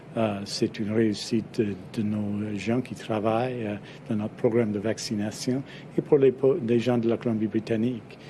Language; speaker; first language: French; non-native, fluent; English